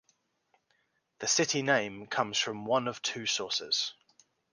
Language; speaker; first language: English; native; English